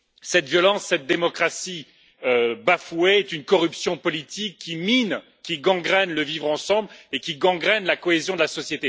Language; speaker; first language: French; native; French